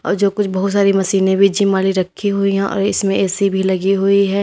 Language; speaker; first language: Hindi; native; Hindi